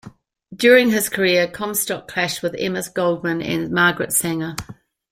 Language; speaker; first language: English; native; English